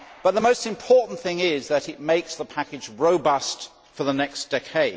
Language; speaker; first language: English; native; English